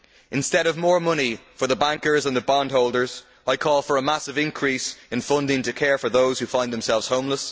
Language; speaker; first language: English; native; English